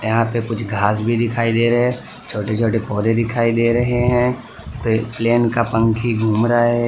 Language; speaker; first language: Hindi; non-native, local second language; Gujarati